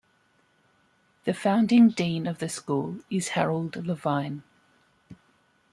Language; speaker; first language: English; native; English